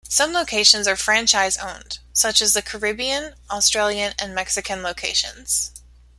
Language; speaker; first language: English; native; English